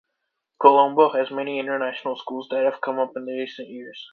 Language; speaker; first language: English; native; English